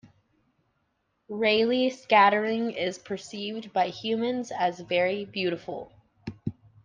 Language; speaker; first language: English; native; English